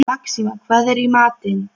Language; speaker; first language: Icelandic; non-native, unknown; Polish